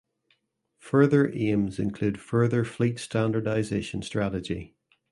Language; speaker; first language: English; native; English